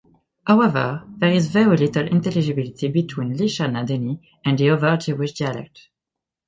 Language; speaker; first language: English; non-native, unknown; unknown